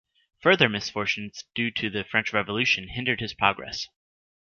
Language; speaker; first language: English; native; English